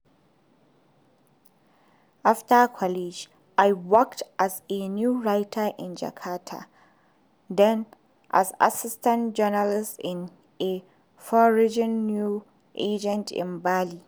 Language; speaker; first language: English; non-native, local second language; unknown